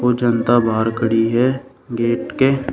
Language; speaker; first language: Hindi; native; Hindi